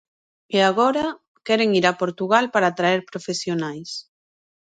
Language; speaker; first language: Galician; native; Galician